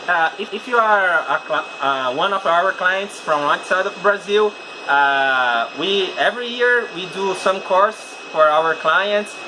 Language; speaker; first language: English; non-native, fluent; Portuguese